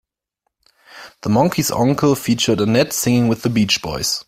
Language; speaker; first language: English; non-native, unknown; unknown